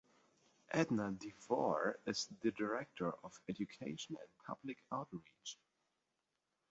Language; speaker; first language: English; non-native, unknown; German